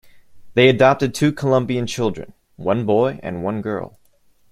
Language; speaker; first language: English; native; English